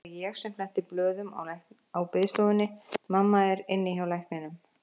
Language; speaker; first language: Icelandic; native; Icelandic